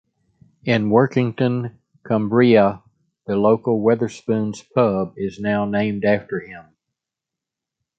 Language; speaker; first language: English; native; English